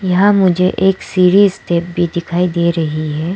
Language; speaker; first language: Hindi; non-native, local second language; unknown